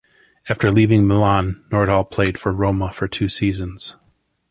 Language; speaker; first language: English; native; English